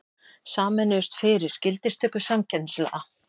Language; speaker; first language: Icelandic; native; Icelandic